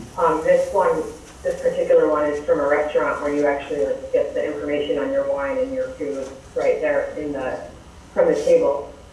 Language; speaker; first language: English; native; English